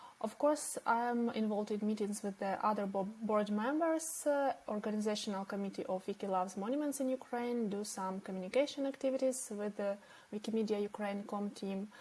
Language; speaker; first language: English; non-native, fluent; Ukrainian